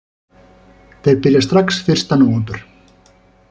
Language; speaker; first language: Icelandic; native; Icelandic